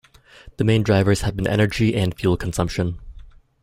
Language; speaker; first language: English; native; English